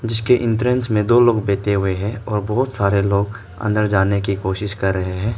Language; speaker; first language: Hindi; early bilingual, other home language; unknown